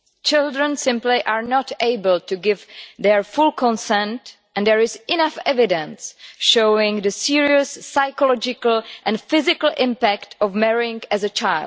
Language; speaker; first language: English; non-native, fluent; Czech